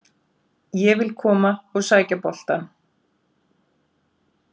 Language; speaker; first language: Icelandic; native; Icelandic